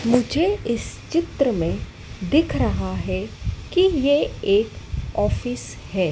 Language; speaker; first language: Hindi; native; Hindi